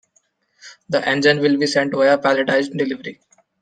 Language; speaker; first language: English; non-native, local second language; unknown